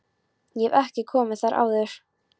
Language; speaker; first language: Icelandic; non-native, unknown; Polish